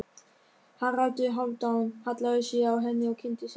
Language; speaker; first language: Icelandic; non-native, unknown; German